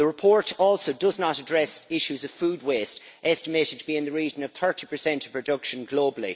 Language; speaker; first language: English; native; English